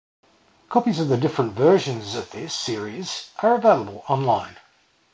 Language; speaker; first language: English; native; English